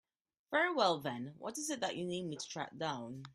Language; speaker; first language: English; native; English